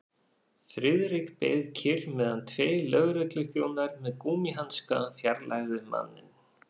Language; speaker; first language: Icelandic; non-native, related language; Faroese